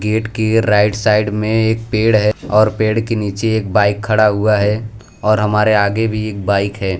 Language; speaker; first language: Hindi; non-native, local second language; Gujarati